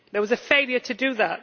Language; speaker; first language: English; native; English